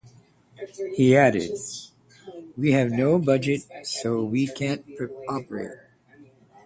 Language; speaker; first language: English; native; English